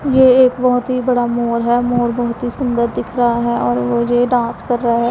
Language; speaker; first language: Hindi; non-native, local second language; Punjabi